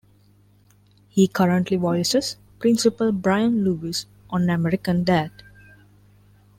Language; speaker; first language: English; non-native, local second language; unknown